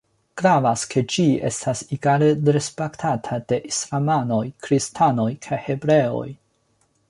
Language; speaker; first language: Esperanto; non-native, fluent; Chinese